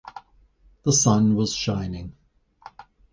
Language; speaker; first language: English; native; English